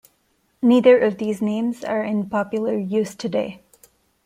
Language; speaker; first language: English; non-native, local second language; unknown